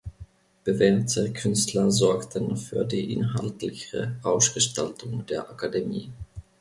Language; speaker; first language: German; non-native, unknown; Finnish